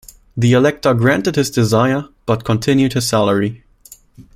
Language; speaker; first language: English; non-native, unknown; German